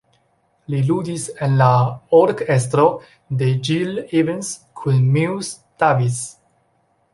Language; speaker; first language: Esperanto; non-native, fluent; Chinese